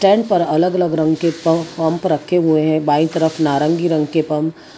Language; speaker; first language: Hindi; non-native, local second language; Gujarati